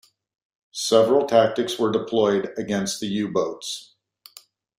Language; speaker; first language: English; native; English